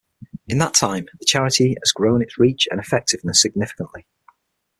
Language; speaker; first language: English; native; English